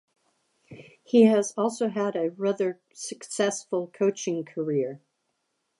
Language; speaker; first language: English; native; English